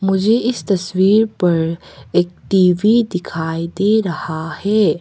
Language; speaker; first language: Hindi; non-native, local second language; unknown